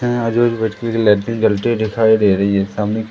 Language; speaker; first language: Hindi; native; Hindi